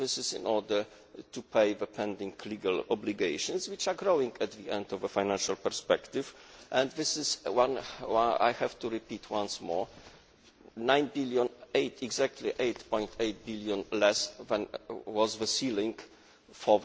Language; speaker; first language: English; non-native, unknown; Polish